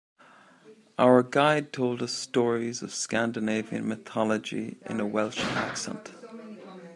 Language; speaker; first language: English; native; English